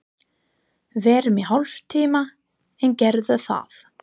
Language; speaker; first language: Icelandic; non-native, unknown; English